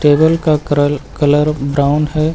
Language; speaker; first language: Hindi; native; Hindi